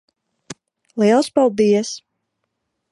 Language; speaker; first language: Latvian; native; Latvian